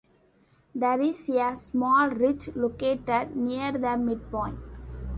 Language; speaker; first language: English; non-native, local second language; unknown